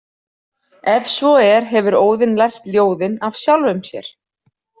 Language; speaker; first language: Icelandic; native; Icelandic